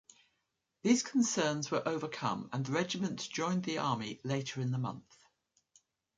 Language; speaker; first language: English; native; English